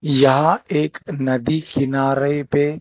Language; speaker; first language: Hindi; non-native, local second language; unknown